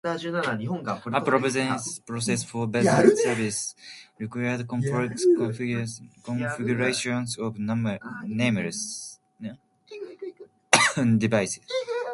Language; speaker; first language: English; non-native, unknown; Japanese